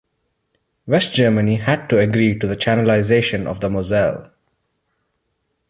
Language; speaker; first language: English; non-native, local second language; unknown